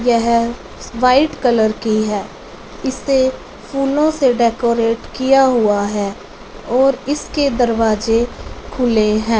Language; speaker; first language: Hindi; non-native, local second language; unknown